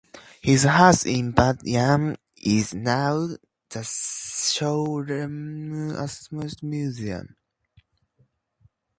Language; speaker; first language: English; native; English